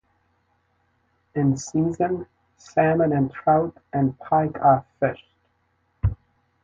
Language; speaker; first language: English; native; English